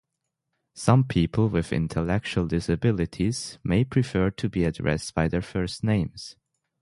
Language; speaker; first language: English; non-native, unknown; German